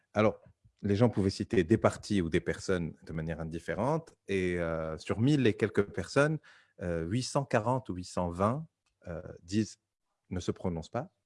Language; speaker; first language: French; non-native, local second language; Arabic